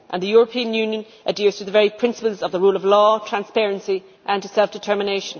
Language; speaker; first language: English; native; English